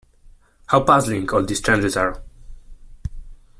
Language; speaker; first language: English; non-native, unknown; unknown